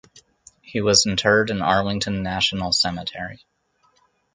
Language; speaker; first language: English; native; English